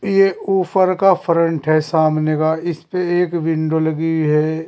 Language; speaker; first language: Hindi; native; Hindi